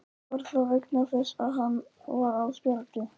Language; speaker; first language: Icelandic; non-native, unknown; Polish